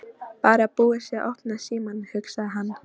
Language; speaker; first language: Icelandic; non-native, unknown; Polish